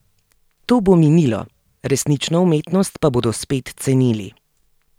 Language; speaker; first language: Slovenian; native; Slovenian